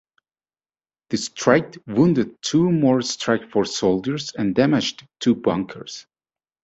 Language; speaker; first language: English; native; English